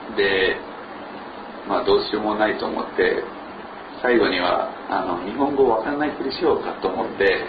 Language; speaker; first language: Japanese; non-native, fluent; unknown